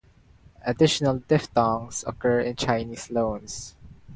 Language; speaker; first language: English; non-native, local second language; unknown